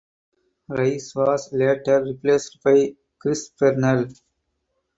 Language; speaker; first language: English; non-native, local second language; Tamil